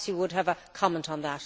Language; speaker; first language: English; native; English